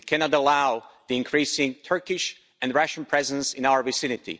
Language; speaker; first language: English; non-native, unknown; Slovak